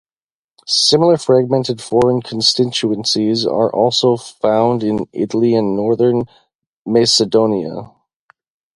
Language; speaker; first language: English; native; English